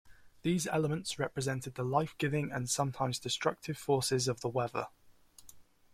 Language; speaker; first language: English; native; English